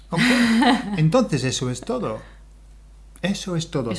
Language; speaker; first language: Spanish; non-native, fluent; English